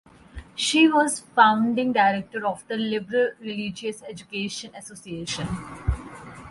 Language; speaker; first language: English; non-native, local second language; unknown